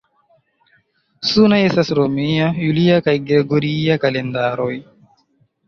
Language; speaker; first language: Esperanto; non-native, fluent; Chinese